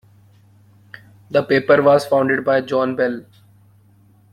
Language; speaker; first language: English; non-native, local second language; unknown